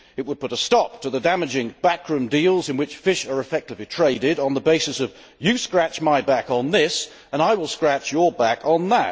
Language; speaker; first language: English; native; English